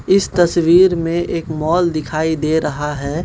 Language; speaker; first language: Hindi; non-native, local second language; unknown